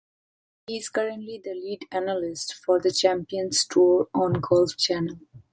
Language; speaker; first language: English; non-native, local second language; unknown